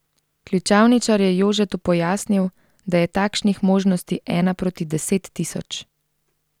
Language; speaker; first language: Slovenian; native; Slovenian